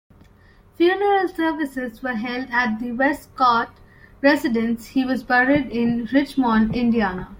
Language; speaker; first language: English; non-native, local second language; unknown